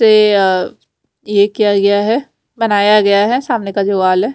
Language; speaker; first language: Hindi; non-native, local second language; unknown